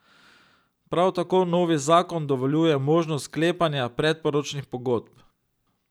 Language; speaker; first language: Slovenian; native; Slovenian